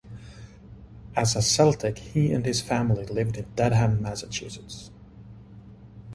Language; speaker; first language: English; native; English